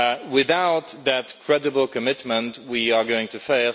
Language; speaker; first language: English; non-native, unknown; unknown